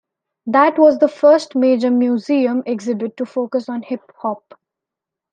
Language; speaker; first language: English; non-native, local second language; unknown